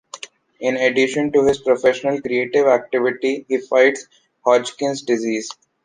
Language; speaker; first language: English; non-native, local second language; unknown